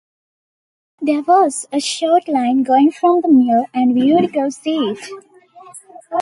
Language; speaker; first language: English; non-native, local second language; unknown